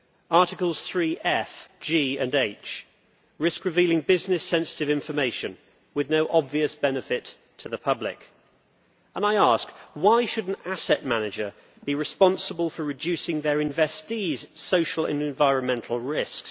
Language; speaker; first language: English; native; English